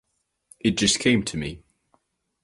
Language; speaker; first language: English; native; English